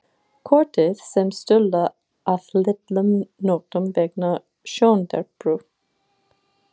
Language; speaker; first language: Icelandic; non-native, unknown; English